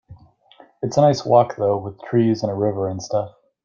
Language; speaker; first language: English; native; English